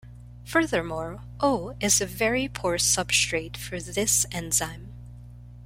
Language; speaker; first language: English; non-native, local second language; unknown